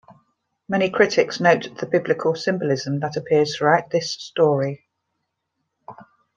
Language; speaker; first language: English; native; English